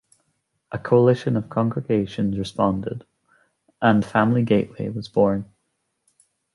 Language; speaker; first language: English; native; English